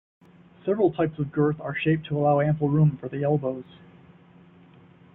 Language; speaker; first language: English; native; English